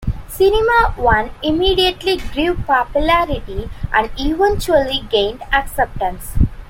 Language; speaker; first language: English; non-native, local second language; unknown